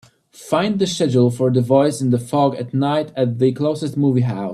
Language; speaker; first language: English; native; English